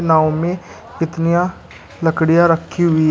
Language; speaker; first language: Hindi; native; Hindi